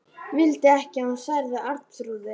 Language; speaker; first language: Icelandic; native; Icelandic